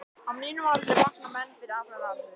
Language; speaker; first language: Icelandic; native; Icelandic